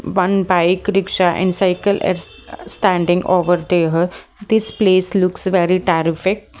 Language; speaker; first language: English; non-native, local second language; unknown